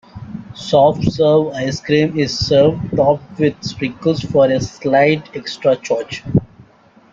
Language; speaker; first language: English; native; English